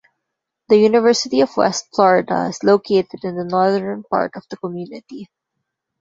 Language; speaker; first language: English; non-native, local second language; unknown